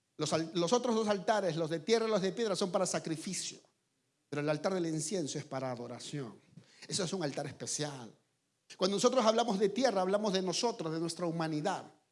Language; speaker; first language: Spanish; native; Spanish